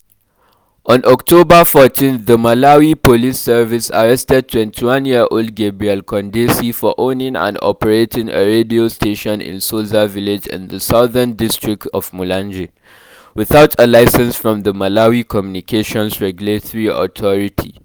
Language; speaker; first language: English; non-native, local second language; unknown